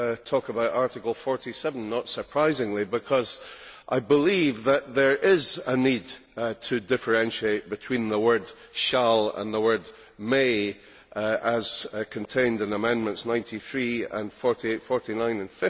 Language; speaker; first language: English; native; English